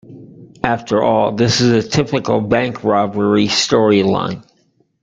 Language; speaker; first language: English; native; English